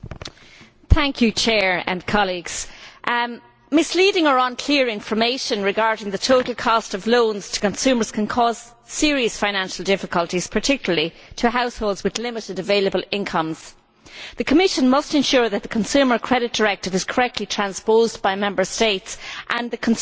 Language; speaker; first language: English; native; English